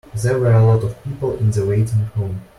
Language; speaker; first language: English; non-native, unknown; Russian